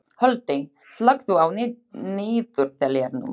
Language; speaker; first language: Icelandic; non-native, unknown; Slovak